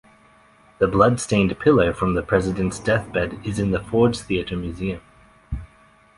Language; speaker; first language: English; native; English